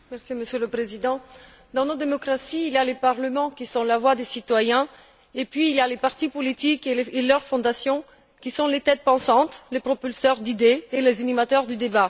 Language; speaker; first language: French; non-native, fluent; Bulgarian